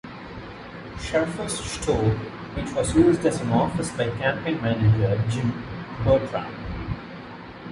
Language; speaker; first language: English; non-native, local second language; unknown